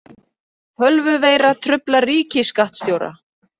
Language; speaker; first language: Icelandic; native; Icelandic